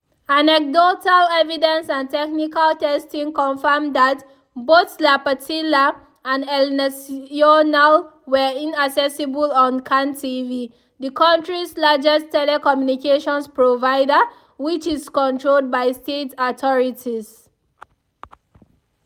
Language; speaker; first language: English; non-native, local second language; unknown